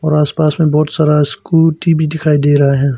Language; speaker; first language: Hindi; early bilingual, other home language; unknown